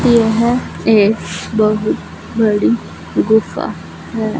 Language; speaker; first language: Hindi; non-native, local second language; Punjabi